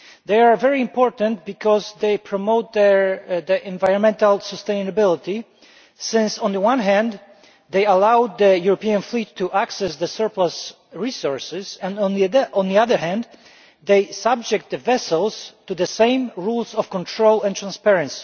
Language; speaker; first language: English; non-native, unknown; Polish